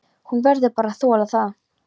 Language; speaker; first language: Icelandic; non-native, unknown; Polish